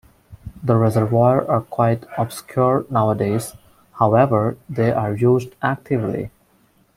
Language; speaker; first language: English; non-native, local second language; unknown